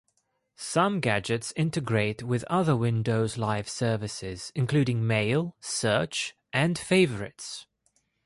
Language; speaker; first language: English; non-native, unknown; Greek